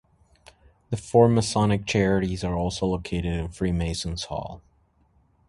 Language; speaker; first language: English; native; English